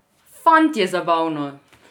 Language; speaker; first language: Slovenian; non-native, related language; Serbian